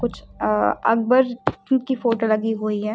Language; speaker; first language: Hindi; native; Hindi